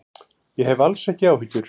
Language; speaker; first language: Icelandic; native; Icelandic